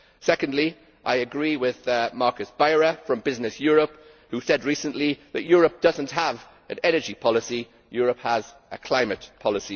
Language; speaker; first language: English; native; English